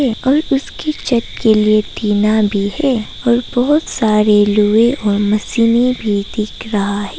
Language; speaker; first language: Hindi; non-native, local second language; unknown